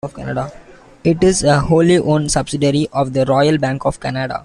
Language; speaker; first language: English; non-native, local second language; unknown